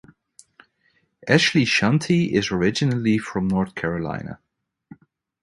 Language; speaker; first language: English; non-native, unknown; Dutch